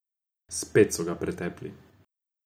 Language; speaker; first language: Slovenian; non-native, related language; Croatian